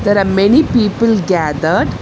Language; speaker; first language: English; non-native, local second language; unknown